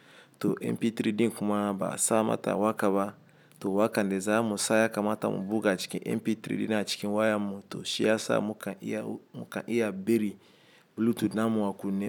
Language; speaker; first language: Hausa; non-native, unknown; Igbo